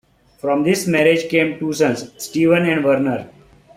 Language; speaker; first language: English; non-native, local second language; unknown